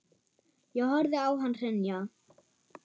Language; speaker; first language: Icelandic; non-native, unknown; German